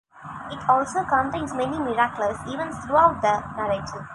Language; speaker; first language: English; non-native, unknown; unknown